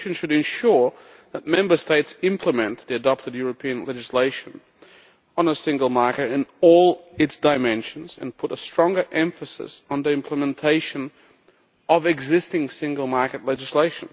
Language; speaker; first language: English; non-native, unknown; Lithuanian